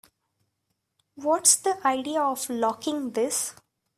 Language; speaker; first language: English; non-native, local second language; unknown